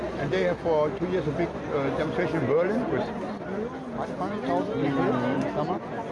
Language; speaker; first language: English; non-native, learner; German